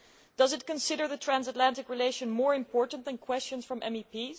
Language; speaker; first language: English; non-native, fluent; Dutch